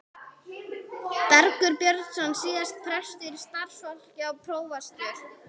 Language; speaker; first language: Icelandic; non-native, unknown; English